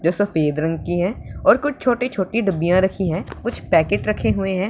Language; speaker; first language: Hindi; non-native, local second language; Punjabi